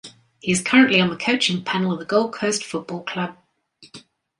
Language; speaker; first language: English; native; English